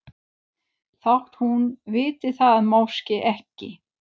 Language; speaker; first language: Icelandic; non-native, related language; Swedish